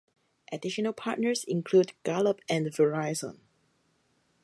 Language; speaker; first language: English; non-native, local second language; Cantonese